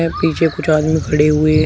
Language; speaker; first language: Hindi; native; Hindi